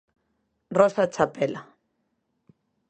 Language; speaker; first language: Galician; native; Galician